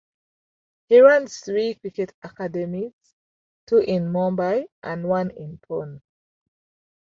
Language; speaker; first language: English; non-native, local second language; Ganda